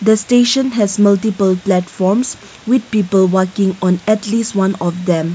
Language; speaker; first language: English; non-native, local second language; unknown